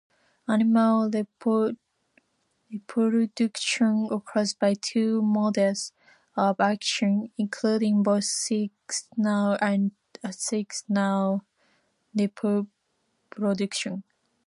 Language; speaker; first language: English; non-native, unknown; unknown